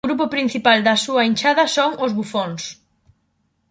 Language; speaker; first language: Galician; native; Galician